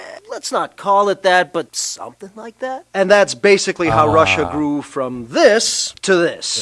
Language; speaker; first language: English; early bilingual, other home language; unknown